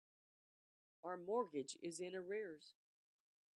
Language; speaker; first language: English; native; English